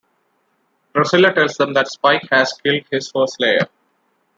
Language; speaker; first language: English; non-native, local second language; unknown